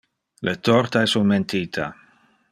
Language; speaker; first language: Interlingua; non-native, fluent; Dutch